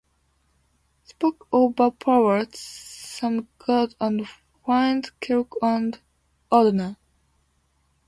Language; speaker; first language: English; non-native, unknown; Japanese